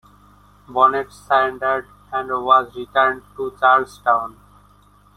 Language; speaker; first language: English; non-native, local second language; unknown